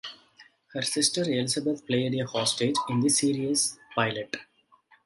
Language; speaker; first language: English; non-native, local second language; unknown